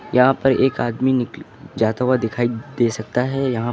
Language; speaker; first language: Hindi; native; Hindi